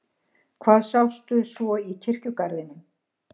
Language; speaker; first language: Icelandic; native; Icelandic